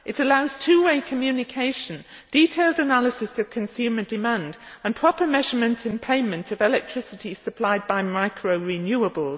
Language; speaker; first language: English; native; English